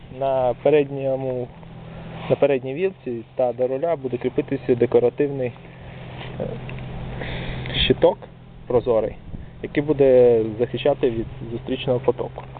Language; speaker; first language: Ukrainian; non-native, local second language; Russian